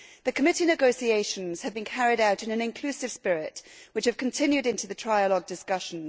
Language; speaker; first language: English; native; English